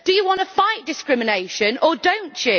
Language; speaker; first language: English; native; English